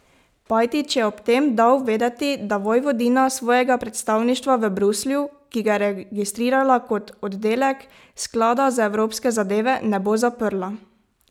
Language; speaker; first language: Slovenian; native; Slovenian